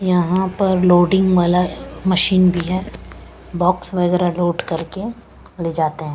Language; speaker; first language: Hindi; non-native, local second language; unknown